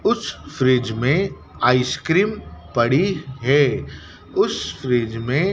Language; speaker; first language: Hindi; native; Hindi